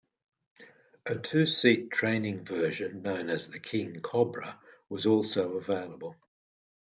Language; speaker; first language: English; native; English